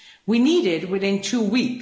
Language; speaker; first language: English; non-native, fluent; Dutch